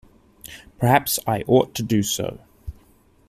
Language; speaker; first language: English; native; English